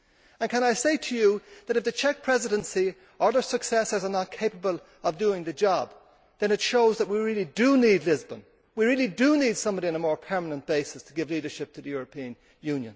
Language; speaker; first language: English; native; English